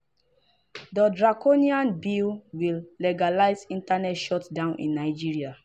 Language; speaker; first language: English; non-native, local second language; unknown